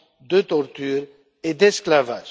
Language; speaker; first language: French; non-native, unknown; Romanian